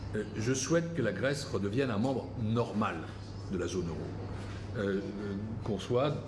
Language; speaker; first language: French; native; French